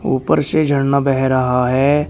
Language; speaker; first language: Hindi; native; Hindi